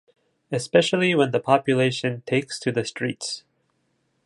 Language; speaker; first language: English; non-native, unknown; Japanese